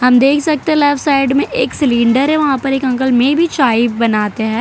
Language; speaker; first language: Hindi; non-native, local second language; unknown